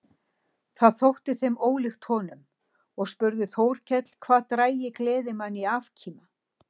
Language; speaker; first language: Icelandic; native; Icelandic